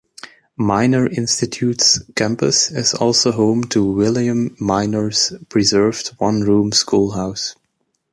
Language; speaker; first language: English; native; English